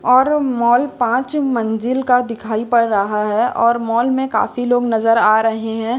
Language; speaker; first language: Hindi; native; Hindi